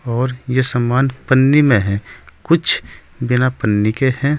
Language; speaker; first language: Hindi; native; Hindi